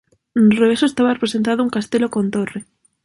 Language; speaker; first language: Galician; non-native, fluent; Spanish